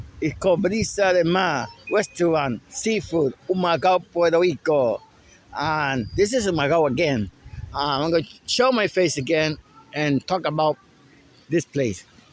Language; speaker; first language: English; non-native, local second language; Spanish